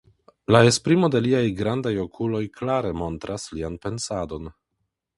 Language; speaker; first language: Esperanto; non-native, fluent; Polish